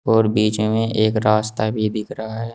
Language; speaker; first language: Hindi; native; Hindi